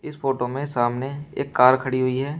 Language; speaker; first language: Hindi; native; Hindi